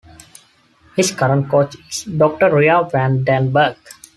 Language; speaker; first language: English; non-native, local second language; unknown